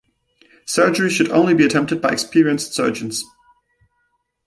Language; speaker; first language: English; non-native, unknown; German